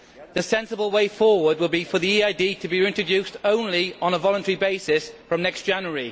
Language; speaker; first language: English; native; English